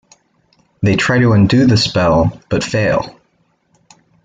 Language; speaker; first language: English; native; English